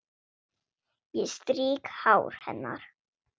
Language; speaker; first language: Icelandic; non-native, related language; Swedish